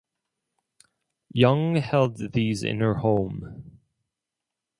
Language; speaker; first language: English; non-native, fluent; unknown